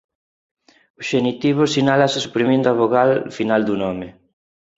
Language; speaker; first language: Galician; non-native, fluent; Spanish